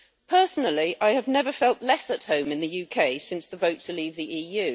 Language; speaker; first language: English; native; English